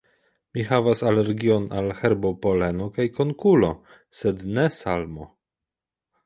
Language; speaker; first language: Esperanto; non-native, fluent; Polish